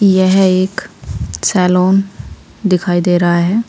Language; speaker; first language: Hindi; native; Hindi